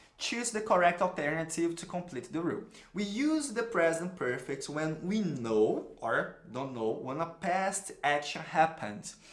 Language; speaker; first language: English; non-native, fluent; Portuguese